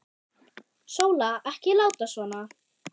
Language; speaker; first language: Icelandic; non-native, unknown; German